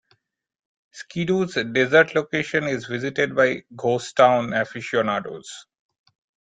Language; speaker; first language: English; non-native, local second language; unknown